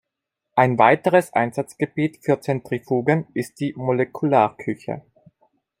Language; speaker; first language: German; non-native, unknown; Italian